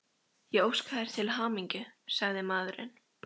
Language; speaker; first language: Icelandic; native; Icelandic